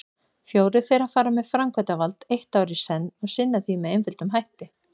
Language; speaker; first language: Icelandic; native; Icelandic